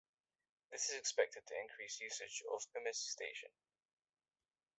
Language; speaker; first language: English; native; English